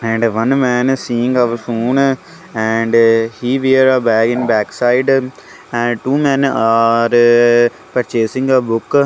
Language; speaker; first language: English; non-native, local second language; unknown